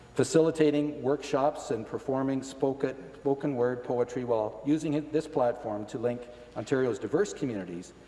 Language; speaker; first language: English; native; English